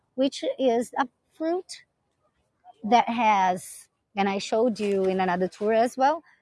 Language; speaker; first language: English; non-native, fluent; Portuguese